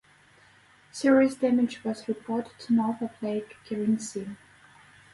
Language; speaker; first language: English; native; English